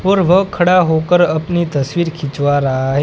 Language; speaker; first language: Hindi; non-native, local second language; Gujarati